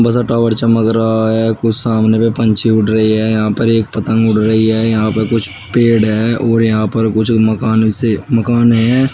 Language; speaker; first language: Hindi; native; Hindi